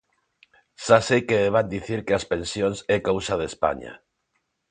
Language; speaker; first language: Galician; non-native, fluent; Spanish